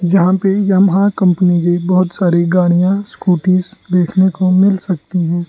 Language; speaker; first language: Hindi; non-native, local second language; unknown